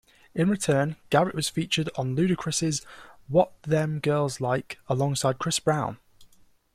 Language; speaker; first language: English; native; English